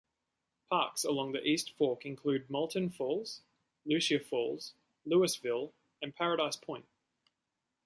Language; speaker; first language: English; native; English